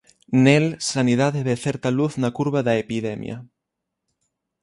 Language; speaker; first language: Galician; native; Galician